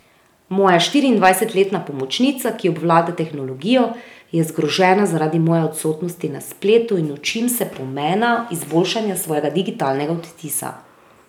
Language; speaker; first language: Slovenian; native; Slovenian